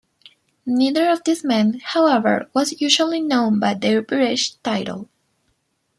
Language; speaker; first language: English; non-native, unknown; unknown